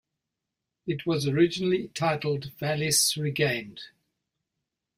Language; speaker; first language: English; native; English